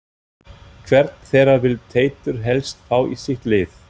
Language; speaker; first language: Icelandic; non-native, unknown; German